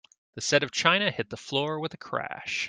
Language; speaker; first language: English; native; English